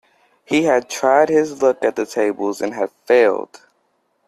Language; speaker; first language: English; native; English